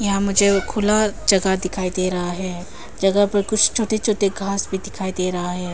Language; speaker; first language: Hindi; non-native, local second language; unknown